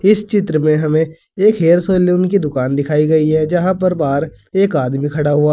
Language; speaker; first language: Hindi; native; Hindi